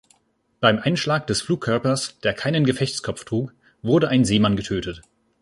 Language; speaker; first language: German; native; German